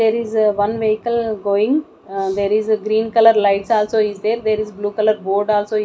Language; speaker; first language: English; non-native, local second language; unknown